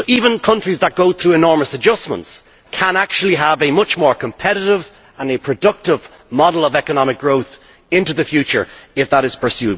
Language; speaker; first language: English; native; English